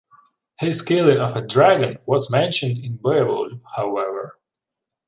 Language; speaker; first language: English; non-native, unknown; Ukrainian